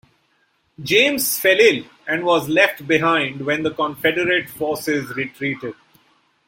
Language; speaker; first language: English; non-native, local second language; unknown